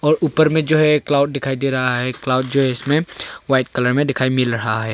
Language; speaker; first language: Hindi; non-native, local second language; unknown